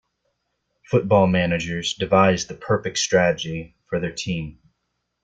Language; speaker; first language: English; native; English